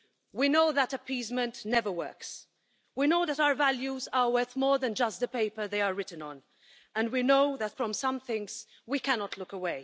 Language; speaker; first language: English; non-native, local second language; Maltese